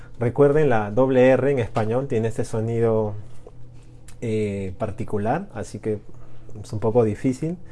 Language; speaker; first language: Spanish; native; Spanish